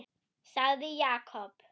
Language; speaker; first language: Icelandic; non-native, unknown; German